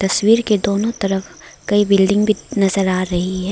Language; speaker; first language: Hindi; non-native, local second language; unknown